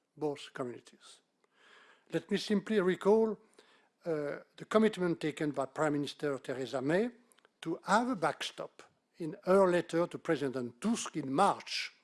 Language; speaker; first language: English; non-native, fluent; French